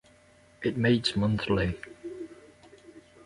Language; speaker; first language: English; native; English